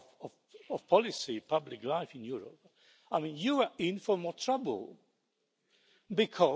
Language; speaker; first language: English; non-native, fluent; Dutch